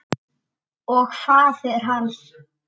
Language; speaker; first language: Icelandic; native; Icelandic